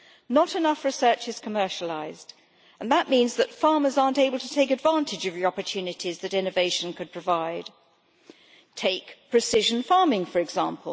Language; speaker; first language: English; native; English